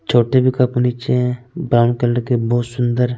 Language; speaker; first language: Hindi; non-native, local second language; Punjabi